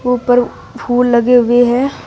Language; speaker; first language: Hindi; native; Hindi